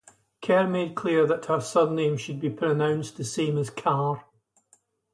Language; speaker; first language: English; native; English